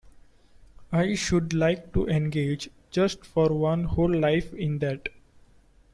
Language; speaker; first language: English; non-native, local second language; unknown